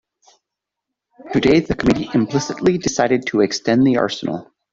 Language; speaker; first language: English; native; English